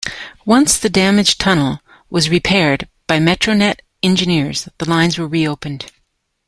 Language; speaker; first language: English; native; English